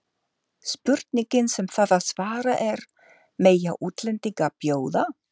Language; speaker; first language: Icelandic; non-native, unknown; German